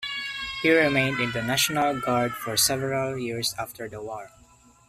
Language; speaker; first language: English; non-native, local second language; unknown